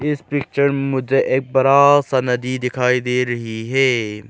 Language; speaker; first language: Hindi; non-native, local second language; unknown